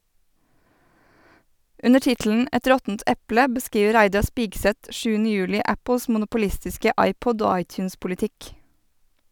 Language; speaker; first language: Norwegian; native; Norwegian